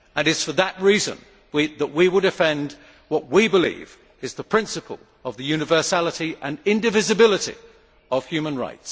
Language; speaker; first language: English; native; English